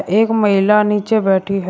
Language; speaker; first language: Hindi; native; Hindi